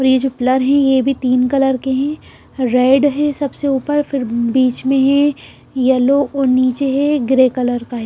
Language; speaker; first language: Hindi; non-native, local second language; Punjabi